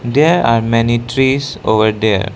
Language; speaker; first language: English; non-native, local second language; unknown